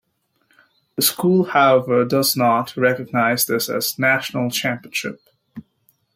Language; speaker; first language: English; native; English